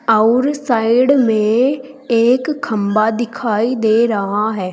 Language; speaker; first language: Hindi; native; Hindi